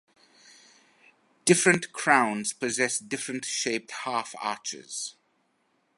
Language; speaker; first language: English; native; English